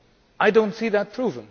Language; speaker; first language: English; non-native, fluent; Luxembourgish